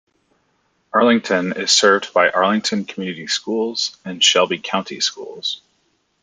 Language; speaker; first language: English; native; English